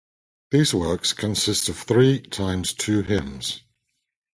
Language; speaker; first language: English; native; English